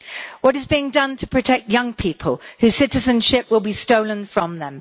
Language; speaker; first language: English; native; English